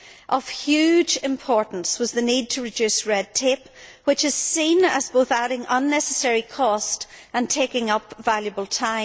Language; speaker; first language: English; native; English